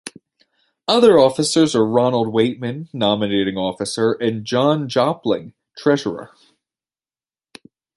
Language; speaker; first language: English; native; English